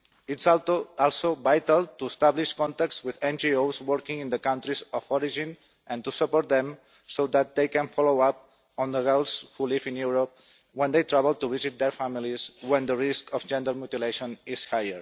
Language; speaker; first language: English; non-native, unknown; Catalan